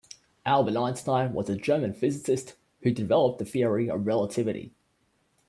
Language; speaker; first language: English; native; English